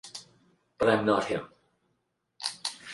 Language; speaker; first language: English; native; English